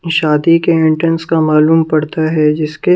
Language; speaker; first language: Hindi; non-native, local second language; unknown